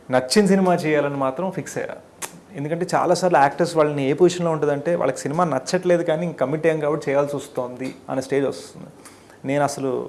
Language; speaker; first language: Telugu; early bilingual, heritage; Telugu